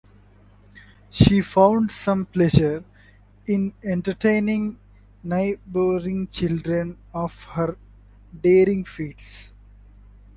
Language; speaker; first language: English; non-native, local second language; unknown